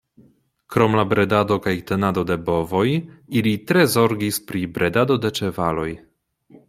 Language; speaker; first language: Esperanto; non-native, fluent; Polish